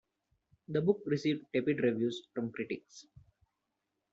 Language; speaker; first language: English; non-native, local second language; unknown